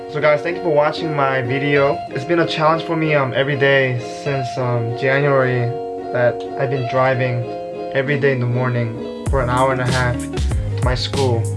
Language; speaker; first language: English; non-native, fluent; Korean